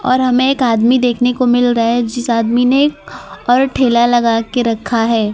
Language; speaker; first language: Hindi; non-native, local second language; Gujarati